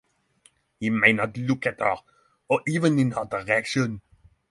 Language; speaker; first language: English; non-native, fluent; Norwegian